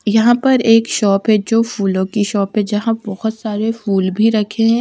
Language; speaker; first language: Hindi; non-native, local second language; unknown